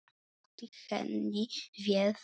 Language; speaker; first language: Icelandic; non-native, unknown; Polish